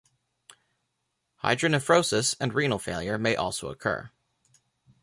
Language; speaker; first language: English; native; English